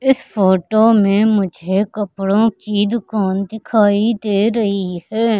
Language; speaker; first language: Hindi; native; Hindi